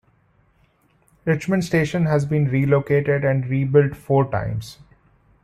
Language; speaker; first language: English; non-native, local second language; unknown